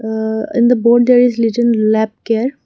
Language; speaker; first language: English; non-native, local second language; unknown